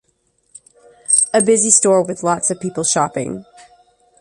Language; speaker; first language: English; native; English